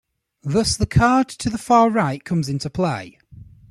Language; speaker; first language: English; native; English